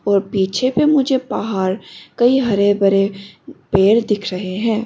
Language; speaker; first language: Hindi; non-native, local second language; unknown